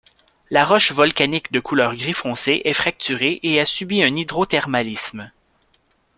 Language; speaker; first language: French; native; French